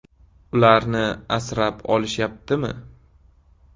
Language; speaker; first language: Uzbek; native; Uzbek